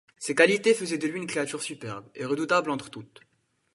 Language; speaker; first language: French; non-native, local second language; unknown